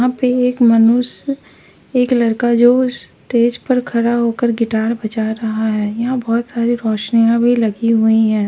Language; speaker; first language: Hindi; native; Hindi